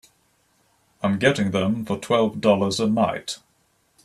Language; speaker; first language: English; native; English